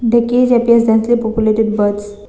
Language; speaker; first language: English; non-native, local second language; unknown